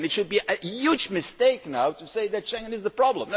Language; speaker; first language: English; non-native, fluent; Dutch